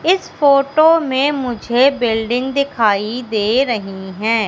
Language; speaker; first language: Hindi; native; Hindi